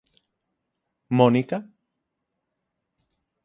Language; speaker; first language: Galician; native; Galician